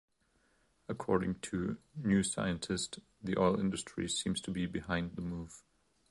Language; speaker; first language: English; non-native, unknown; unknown